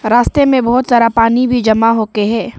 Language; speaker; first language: Hindi; non-native, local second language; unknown